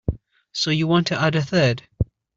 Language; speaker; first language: English; native; English